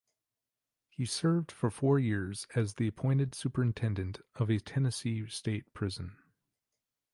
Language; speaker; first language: English; native; English